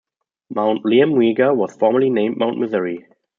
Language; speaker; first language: English; non-native, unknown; German